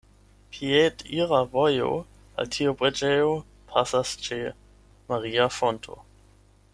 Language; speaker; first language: Esperanto; non-native, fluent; German